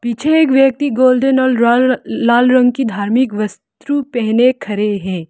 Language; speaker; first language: Hindi; non-native, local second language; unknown